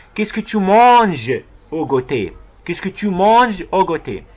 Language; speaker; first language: French; non-native, fluent; Arabic